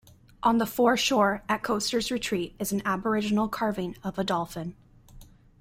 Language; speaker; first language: English; native; English